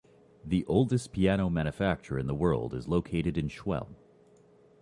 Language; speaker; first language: English; native; English